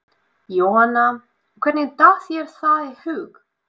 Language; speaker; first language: Icelandic; non-native, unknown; Russian